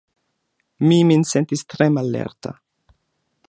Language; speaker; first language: Esperanto; non-native, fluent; German